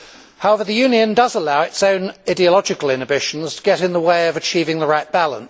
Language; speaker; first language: English; native; English